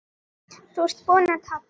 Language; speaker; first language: Icelandic; native; Icelandic